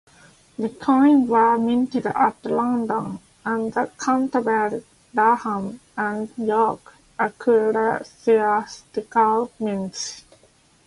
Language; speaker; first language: English; non-native, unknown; Japanese